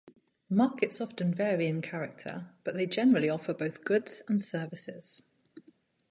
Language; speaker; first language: English; native; English